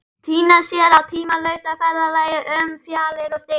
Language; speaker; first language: Icelandic; native; Icelandic